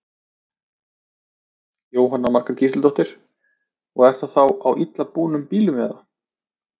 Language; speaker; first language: Icelandic; native; Icelandic